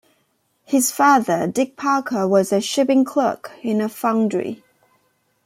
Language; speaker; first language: English; non-native, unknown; Chinese